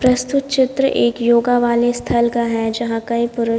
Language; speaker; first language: Hindi; native; Hindi